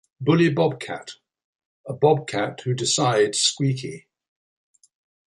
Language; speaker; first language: English; native; English